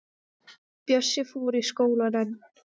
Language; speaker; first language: Icelandic; non-native, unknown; English